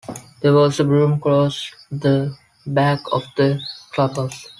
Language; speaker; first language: English; non-native, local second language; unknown